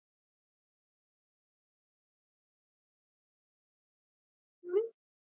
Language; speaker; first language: English; non-native, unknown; Persian